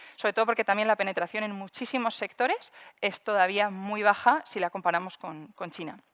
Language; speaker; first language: Spanish; native; Spanish